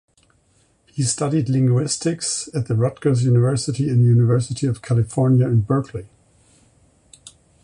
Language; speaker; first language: English; non-native, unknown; German